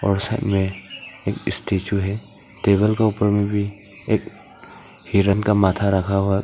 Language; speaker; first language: Hindi; early bilingual, other home language; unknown